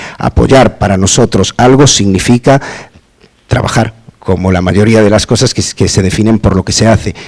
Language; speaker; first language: Spanish; native; Spanish